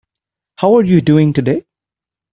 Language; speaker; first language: English; non-native, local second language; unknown